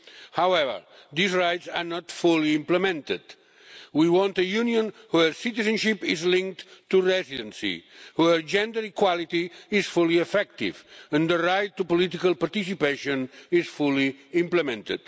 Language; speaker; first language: English; non-native, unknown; Catalan